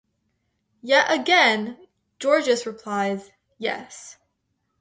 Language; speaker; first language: English; native; English